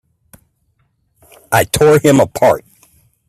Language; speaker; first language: English; native; English